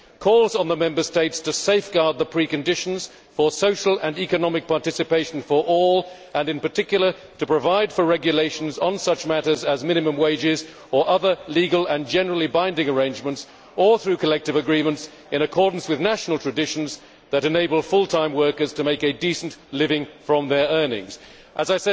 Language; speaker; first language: English; native; English